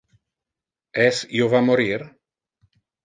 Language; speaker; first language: Interlingua; non-native, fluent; Italian